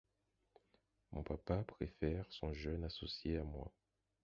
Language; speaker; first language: French; non-native, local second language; Haitian Creole